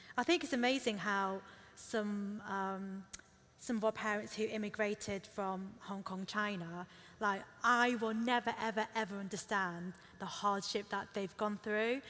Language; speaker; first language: English; early bilingual, other home language; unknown